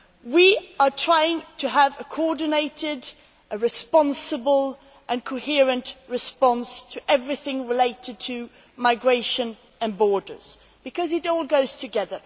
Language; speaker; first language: English; non-native, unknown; Swedish